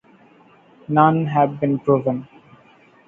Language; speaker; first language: English; non-native, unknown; Bangla